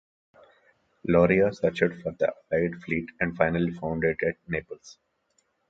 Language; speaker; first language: English; non-native, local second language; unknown